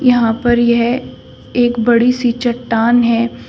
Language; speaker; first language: Hindi; native; Hindi